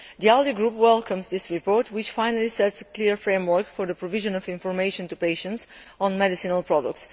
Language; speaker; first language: English; non-native, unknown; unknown